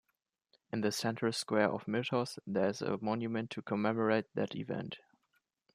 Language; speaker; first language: English; non-native, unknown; German